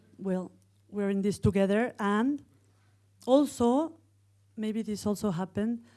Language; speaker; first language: English; non-native, fluent; Spanish